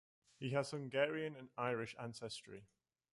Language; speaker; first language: English; native; English